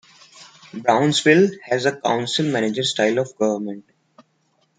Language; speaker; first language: English; non-native, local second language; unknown